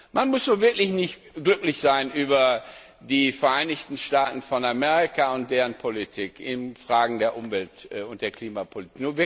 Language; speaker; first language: German; non-native, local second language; Luxembourgish